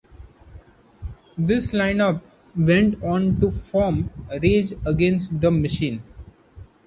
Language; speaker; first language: English; non-native, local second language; Marathi